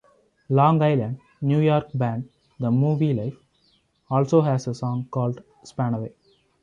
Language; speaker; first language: English; non-native, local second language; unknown